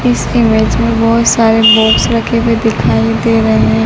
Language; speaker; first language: Hindi; native; Hindi